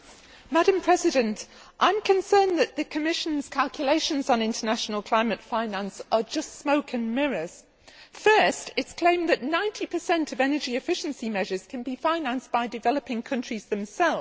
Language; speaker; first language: English; native; English